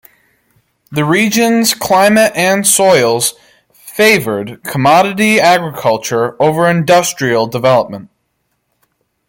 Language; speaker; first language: English; native; English